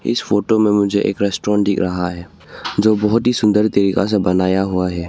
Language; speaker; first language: Hindi; non-native, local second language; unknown